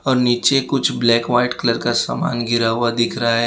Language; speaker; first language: Hindi; non-native, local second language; Gujarati